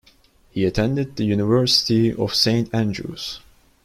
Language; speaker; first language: English; non-native, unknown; Turkish